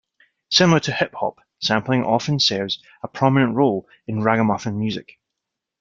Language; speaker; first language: English; native; English